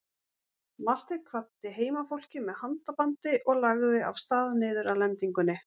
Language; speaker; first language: Icelandic; native; Icelandic